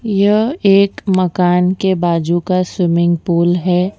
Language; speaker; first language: Hindi; non-native, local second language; Gujarati